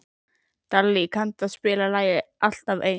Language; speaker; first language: Icelandic; native; Icelandic